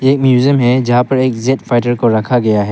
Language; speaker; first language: Hindi; early bilingual, other home language; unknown